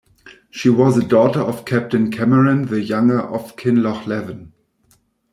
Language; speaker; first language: English; non-native, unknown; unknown